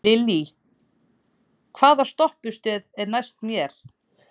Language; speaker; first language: Icelandic; native; Icelandic